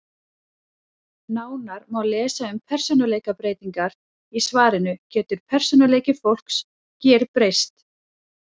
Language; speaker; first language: Icelandic; native; Icelandic